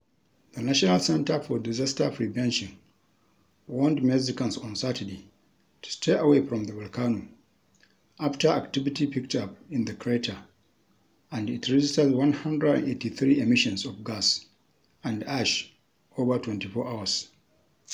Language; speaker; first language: English; non-native, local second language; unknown